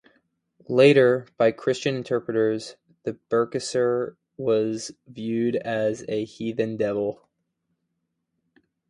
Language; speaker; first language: English; native; English